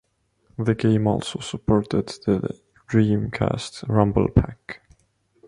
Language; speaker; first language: English; non-native, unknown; Estonian